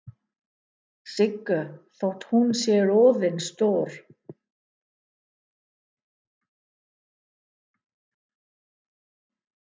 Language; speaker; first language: Icelandic; non-native, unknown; English